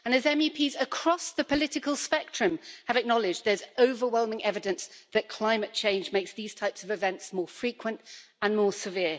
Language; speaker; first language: English; native; English